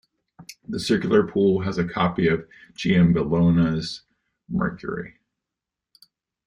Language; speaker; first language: English; native; English